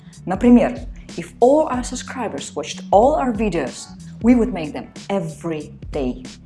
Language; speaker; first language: English; non-native, fluent; Russian